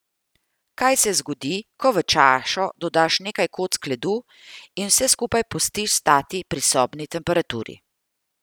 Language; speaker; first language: Slovenian; native; Slovenian